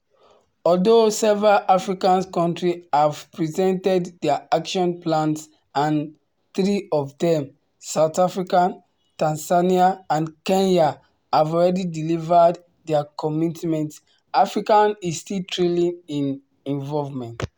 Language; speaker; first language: English; non-native, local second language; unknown